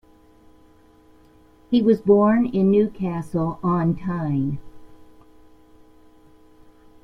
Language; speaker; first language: English; native; English